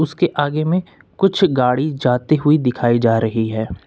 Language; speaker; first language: Hindi; native; Hindi